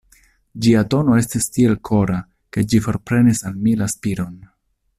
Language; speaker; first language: Esperanto; non-native, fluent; Italian